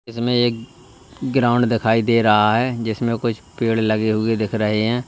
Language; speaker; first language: Hindi; native; Hindi